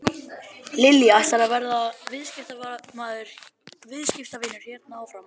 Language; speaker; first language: Icelandic; native; Icelandic